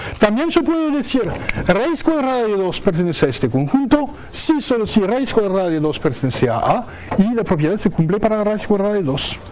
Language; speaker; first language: Spanish; non-native, fluent; French